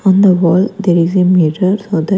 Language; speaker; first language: English; non-native, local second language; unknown